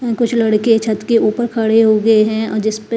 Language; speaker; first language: Hindi; non-native, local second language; Punjabi